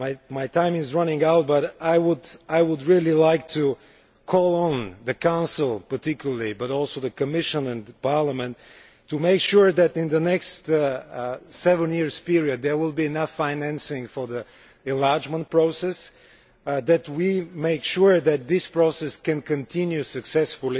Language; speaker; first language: English; non-native, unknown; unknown